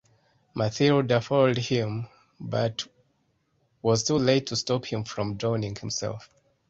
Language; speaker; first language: English; non-native, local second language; Ganda